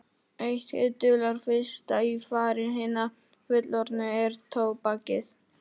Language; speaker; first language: Icelandic; non-native, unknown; Polish